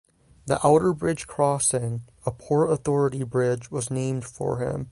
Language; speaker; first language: English; native; English